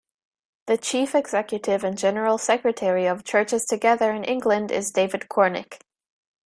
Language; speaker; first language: English; native; English